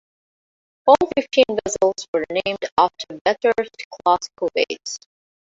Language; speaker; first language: English; non-native, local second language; Divehi